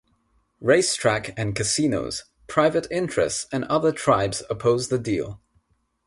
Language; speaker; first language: English; non-native, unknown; Nepali